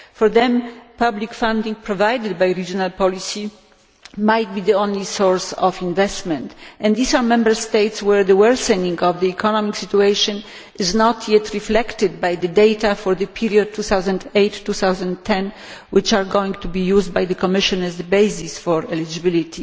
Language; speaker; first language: English; non-native, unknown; Polish